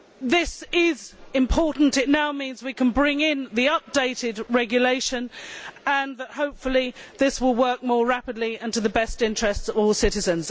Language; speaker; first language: English; native; English